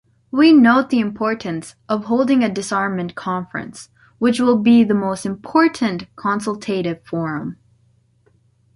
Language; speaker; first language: English; native; English